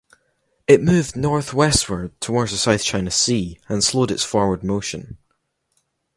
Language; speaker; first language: English; native; English